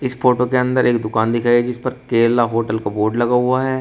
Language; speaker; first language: Hindi; native; Hindi